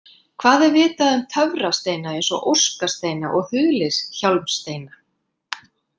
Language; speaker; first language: Icelandic; native; Icelandic